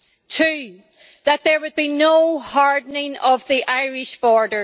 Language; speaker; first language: English; native; English